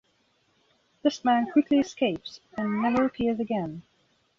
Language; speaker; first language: English; non-native, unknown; Belarusian